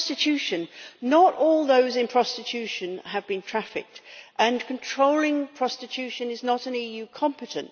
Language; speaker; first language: English; native; English